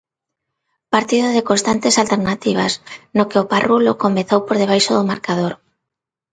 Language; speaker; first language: Galician; non-native, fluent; Spanish